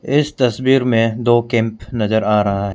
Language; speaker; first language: Hindi; non-native, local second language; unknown